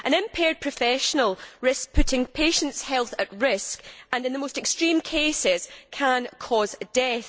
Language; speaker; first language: English; native; English